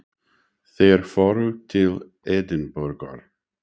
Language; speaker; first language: Icelandic; non-native, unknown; English